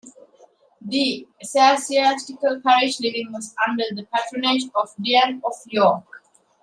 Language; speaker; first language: English; native; English